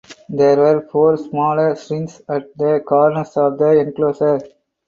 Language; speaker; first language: English; non-native, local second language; Tamil